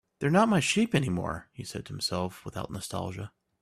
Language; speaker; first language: English; native; English